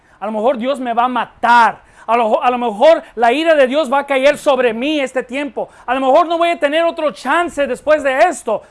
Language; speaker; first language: Spanish; non-native, fluent; English